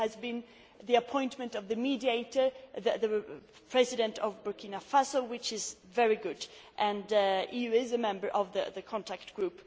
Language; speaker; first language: English; non-native, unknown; Swedish